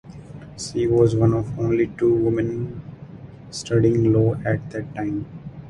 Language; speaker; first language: English; non-native, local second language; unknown